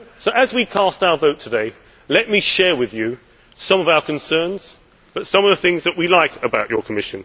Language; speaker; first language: English; native; English